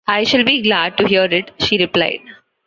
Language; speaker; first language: English; non-native, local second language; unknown